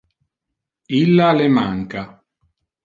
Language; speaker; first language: Interlingua; non-native, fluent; Italian